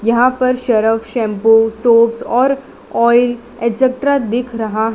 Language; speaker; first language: Hindi; non-native, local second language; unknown